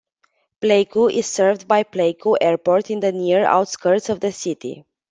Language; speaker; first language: English; non-native, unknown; Romanian